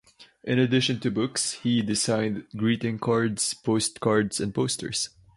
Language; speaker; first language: English; non-native, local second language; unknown